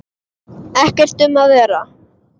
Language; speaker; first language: Icelandic; native; Icelandic